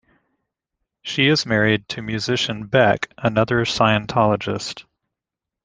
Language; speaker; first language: English; native; English